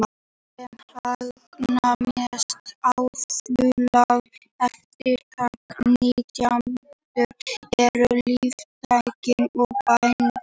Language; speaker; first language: Icelandic; native; Icelandic